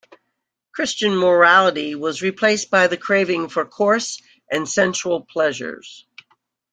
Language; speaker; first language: English; native; English